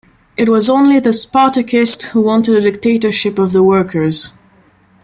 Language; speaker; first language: English; non-native, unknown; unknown